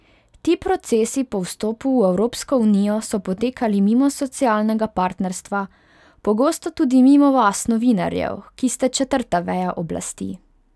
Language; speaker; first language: Slovenian; non-native, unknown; Hungarian